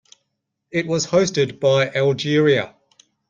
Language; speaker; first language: English; native; English